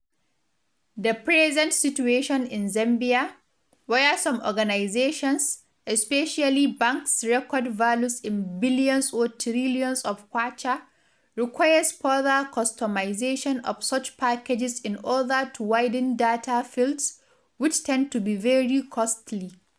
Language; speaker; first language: English; non-native, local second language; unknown